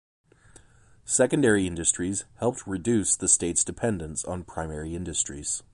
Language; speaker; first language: English; native; English